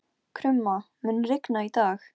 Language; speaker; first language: Icelandic; non-native, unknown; Polish